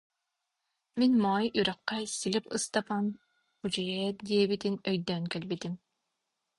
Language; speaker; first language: Yakut; native; Yakut